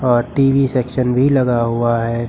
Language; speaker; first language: Hindi; native; Hindi